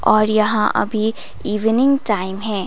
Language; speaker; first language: Hindi; non-native, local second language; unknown